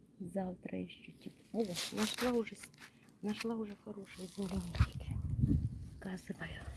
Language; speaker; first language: Russian; non-native, local second language; Ukrainian